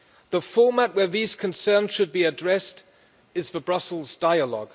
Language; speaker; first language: English; non-native, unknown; German